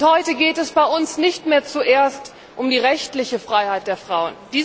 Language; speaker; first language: German; native; German